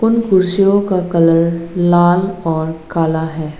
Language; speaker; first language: Hindi; non-native, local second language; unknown